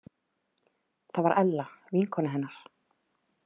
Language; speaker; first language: Icelandic; native; Icelandic